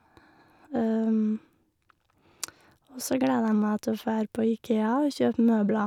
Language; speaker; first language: Norwegian; native; Norwegian